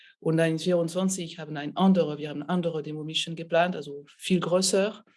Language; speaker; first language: German; non-native, fluent; French